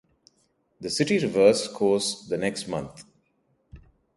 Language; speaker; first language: English; non-native, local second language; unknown